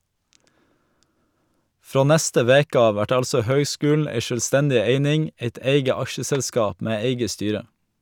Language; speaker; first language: Norwegian; native; Norwegian